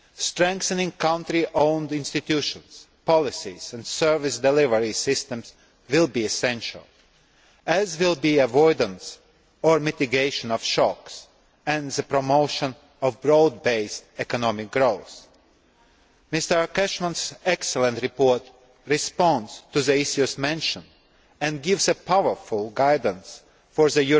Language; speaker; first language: English; non-native, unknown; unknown